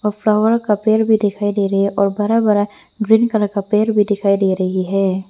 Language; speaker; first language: Hindi; non-native, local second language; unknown